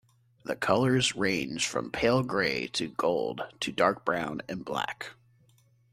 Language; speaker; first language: English; native; English